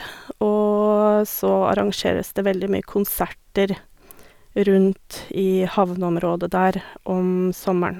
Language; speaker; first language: Norwegian; native; Norwegian